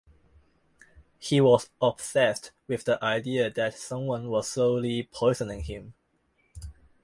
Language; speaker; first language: English; non-native, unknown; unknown